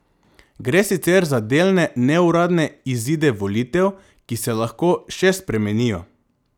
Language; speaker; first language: Slovenian; non-native, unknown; Macedonian